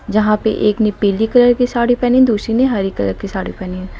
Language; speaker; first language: Hindi; native; Hindi